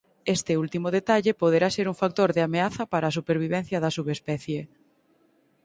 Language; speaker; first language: Galician; native; Galician